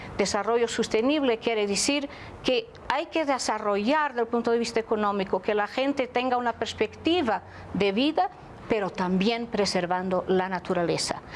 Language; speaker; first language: Spanish; non-native, related language; Portuguese